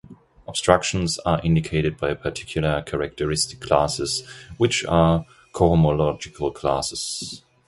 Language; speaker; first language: English; non-native, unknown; German